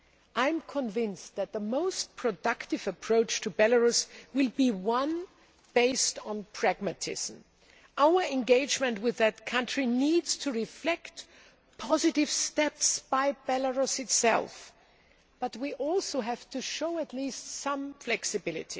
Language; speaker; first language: English; non-native, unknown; German